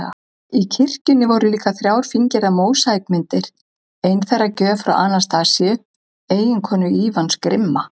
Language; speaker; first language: Icelandic; native; Icelandic